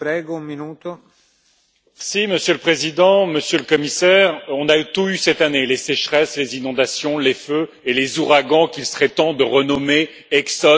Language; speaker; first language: French; native; French